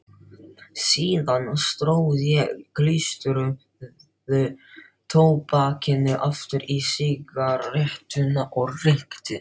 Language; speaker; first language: Icelandic; non-native, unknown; Filipino